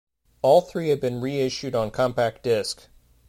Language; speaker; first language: English; native; English